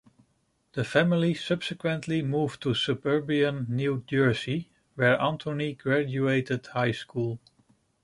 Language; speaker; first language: English; non-native, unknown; Dutch